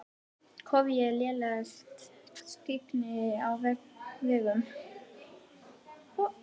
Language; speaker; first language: Icelandic; native; Icelandic